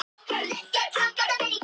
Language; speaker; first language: Icelandic; non-native, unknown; Thai